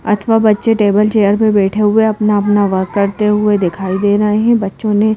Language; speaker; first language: Hindi; native; Hindi